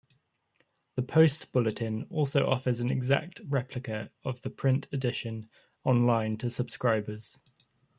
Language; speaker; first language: English; native; English